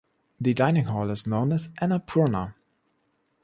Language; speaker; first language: English; non-native, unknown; German